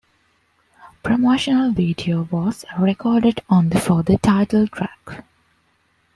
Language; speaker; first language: English; non-native, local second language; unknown